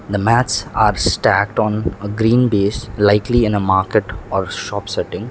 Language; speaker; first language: English; non-native, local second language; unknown